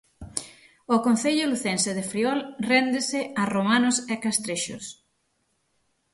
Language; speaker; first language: Galician; native; Galician